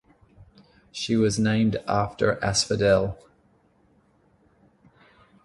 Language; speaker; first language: English; native; English